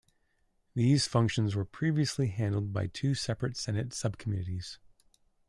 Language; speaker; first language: English; native; English